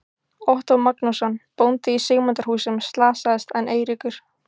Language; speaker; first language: Icelandic; native; Icelandic